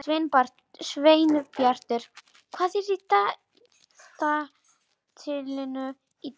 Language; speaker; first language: Icelandic; non-native, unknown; Polish